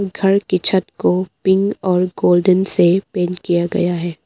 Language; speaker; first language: Hindi; early bilingual, other home language; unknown